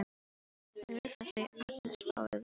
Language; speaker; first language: Icelandic; non-native, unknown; Filipino